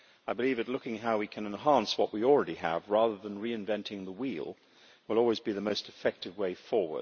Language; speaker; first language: English; native; English